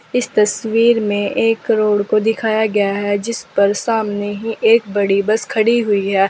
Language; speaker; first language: Hindi; native; Hindi